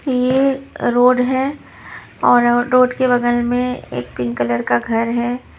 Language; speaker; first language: Hindi; non-native, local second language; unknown